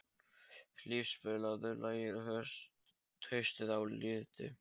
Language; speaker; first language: Icelandic; non-native, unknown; Polish